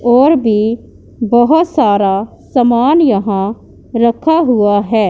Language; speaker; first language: Hindi; non-native, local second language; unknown